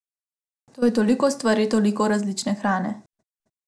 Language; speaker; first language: Slovenian; non-native, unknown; Macedonian